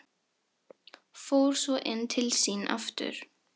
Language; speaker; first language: Icelandic; non-native, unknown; Filipino